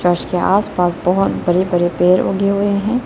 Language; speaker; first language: Hindi; non-native, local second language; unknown